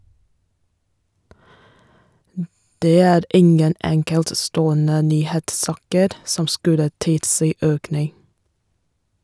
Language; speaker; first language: Norwegian; non-native, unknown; Chinese